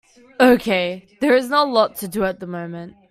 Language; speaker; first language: English; native; English